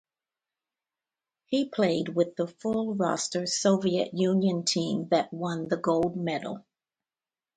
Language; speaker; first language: English; native; English